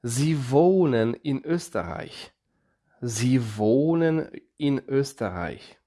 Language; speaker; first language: German; non-native, fluent; Polish